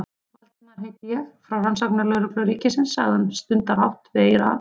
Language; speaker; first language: Icelandic; native; Icelandic